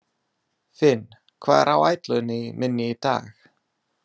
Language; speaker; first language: Icelandic; non-native, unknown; English